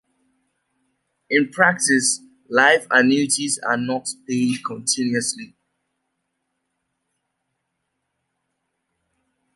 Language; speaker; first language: English; native; English